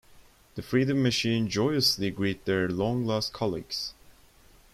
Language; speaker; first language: English; non-native, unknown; Turkish